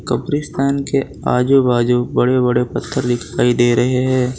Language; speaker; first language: Hindi; non-native, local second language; Gujarati